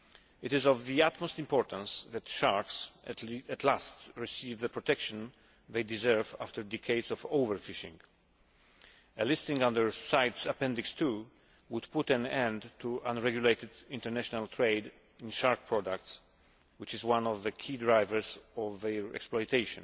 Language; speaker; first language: English; non-native, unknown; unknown